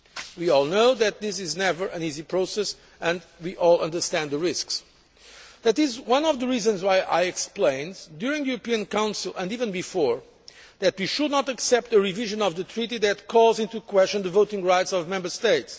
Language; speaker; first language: English; non-native, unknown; Portuguese